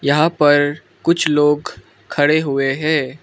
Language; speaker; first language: Hindi; early bilingual, other home language; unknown